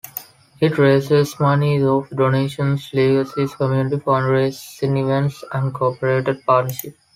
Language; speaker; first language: English; non-native, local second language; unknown